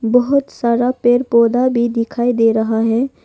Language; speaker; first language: Hindi; non-native, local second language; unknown